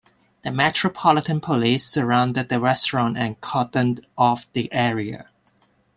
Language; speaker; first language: English; non-native, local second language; Cantonese